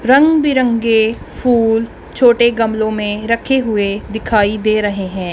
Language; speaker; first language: Hindi; non-native, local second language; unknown